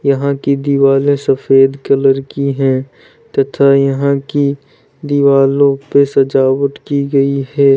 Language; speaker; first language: Hindi; native; Hindi